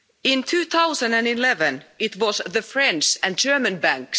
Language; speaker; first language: English; non-native, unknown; Finnish